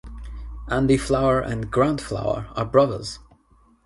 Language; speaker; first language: English; non-native, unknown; Nepali